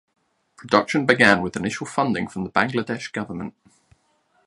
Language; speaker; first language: English; native; English